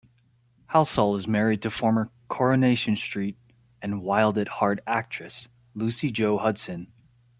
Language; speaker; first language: English; native; English